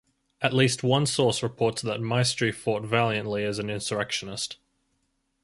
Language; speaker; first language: English; native; English